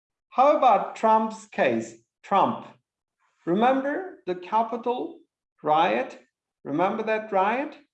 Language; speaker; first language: English; non-native, fluent; Turkish